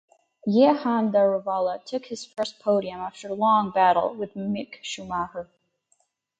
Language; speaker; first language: English; native; English